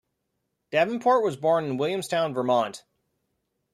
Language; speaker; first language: English; native; English